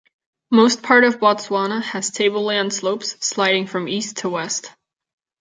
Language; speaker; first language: English; non-native, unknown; Catalan